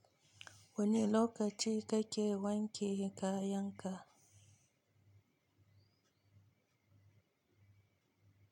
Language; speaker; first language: Hausa; native; Hausa